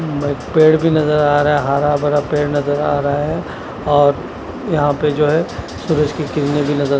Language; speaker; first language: Hindi; non-native, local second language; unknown